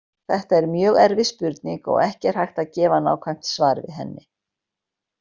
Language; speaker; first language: Icelandic; native; Icelandic